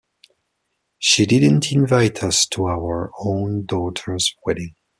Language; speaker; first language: English; non-native, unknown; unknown